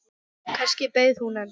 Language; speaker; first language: Icelandic; non-native, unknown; English